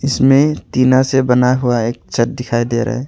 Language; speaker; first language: Hindi; non-native, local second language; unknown